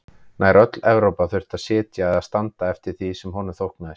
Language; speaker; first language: Icelandic; native; Icelandic